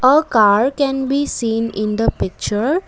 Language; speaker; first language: English; non-native, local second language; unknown